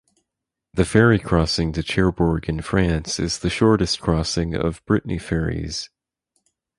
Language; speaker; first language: English; native; English